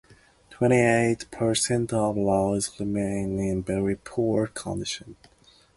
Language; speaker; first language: English; non-native, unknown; Japanese